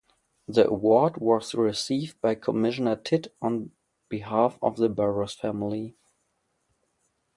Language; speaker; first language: English; non-native, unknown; German